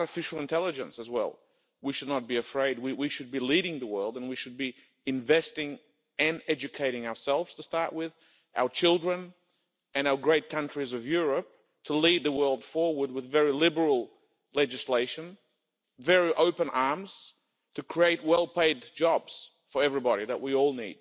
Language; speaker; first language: English; non-native, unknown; Lithuanian